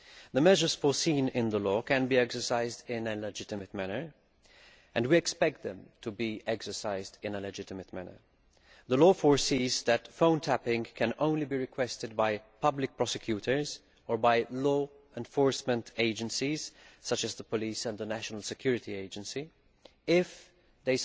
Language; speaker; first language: English; non-native, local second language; Maltese